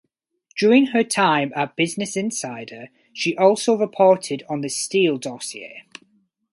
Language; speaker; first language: English; native; English